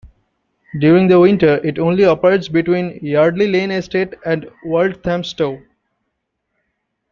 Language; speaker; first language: English; non-native, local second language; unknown